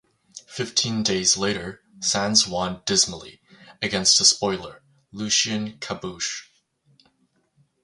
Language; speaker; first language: English; native; English